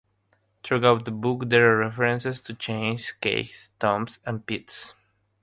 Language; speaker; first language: English; non-native, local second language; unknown